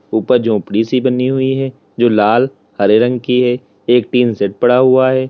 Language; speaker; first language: Hindi; native; Hindi